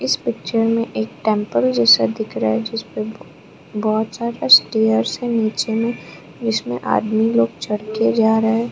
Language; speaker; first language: Hindi; non-native, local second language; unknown